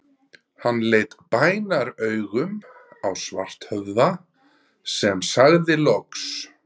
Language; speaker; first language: Icelandic; native; Icelandic